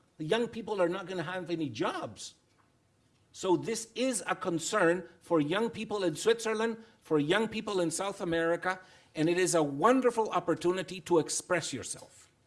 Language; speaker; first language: English; non-native, fluent; Spanish